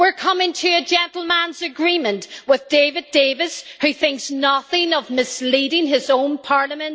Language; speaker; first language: English; native; English